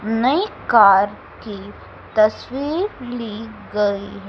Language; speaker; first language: Hindi; native; Hindi